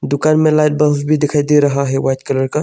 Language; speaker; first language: Hindi; non-native, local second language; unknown